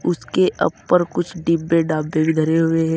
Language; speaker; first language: Hindi; native; Hindi